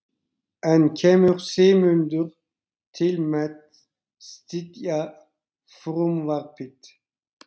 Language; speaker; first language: Icelandic; non-native, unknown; Turkish